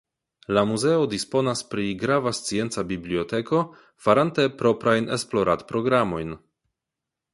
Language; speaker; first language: Esperanto; non-native, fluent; Polish